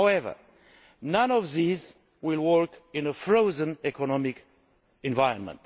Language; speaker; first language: English; non-native, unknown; Romanian